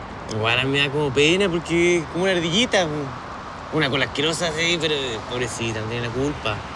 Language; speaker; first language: Spanish; native; Spanish